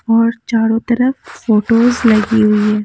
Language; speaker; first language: Hindi; native; Hindi